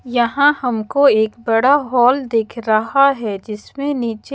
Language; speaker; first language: Hindi; native; Hindi